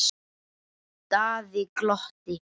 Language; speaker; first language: Icelandic; native; Icelandic